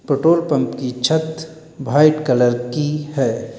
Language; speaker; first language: Hindi; native; Hindi